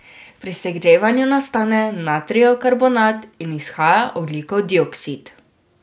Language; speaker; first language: Slovenian; native; Slovenian